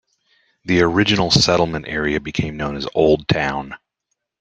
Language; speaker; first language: English; native; English